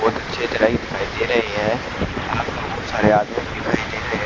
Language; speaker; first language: Hindi; native; Hindi